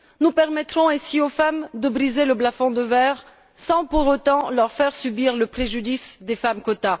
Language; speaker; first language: French; non-native, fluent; Bulgarian